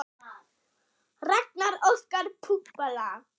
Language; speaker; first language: Icelandic; non-native, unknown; German